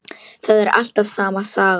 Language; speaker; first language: Icelandic; non-native, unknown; Polish